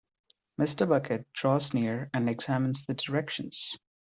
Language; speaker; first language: English; non-native, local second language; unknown